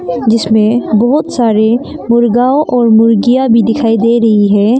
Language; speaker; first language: Hindi; non-native, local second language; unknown